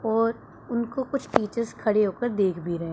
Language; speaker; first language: Hindi; non-native, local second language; Punjabi